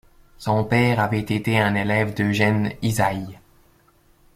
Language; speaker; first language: French; native; French